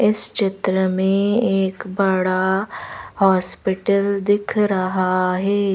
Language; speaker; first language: Hindi; native; Hindi